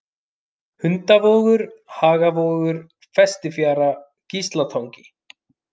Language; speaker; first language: Icelandic; native; Icelandic